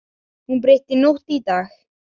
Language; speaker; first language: Icelandic; native; Icelandic